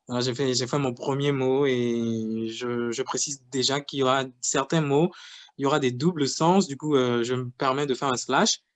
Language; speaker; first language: French; non-native, local second language; Fon